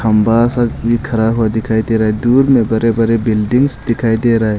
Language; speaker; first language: Hindi; non-native, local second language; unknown